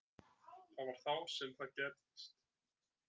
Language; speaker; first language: Icelandic; native; Icelandic